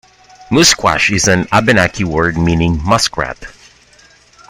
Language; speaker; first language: English; non-native, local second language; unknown